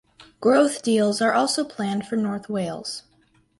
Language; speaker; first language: English; native; English